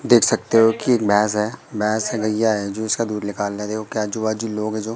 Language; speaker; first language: Hindi; native; Hindi